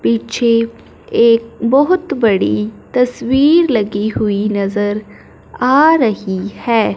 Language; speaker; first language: Hindi; non-native, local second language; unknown